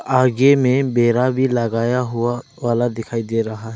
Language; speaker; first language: Hindi; early bilingual, other home language; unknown